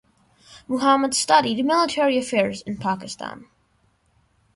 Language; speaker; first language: English; non-native, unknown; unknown